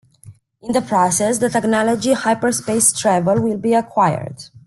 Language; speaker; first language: English; non-native, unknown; Romanian